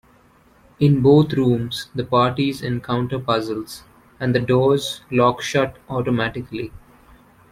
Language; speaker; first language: English; non-native, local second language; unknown